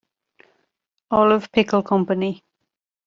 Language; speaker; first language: English; native; English